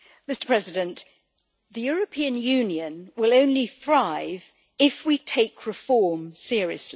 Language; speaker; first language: English; native; English